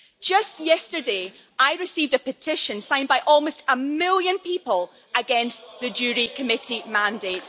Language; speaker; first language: English; native; English